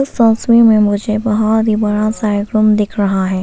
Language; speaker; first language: Hindi; non-native, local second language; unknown